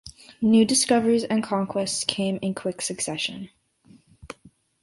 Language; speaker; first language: English; native; English